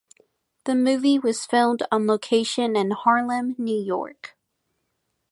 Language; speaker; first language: English; native; English